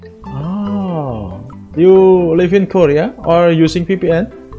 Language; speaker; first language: English; non-native, learner; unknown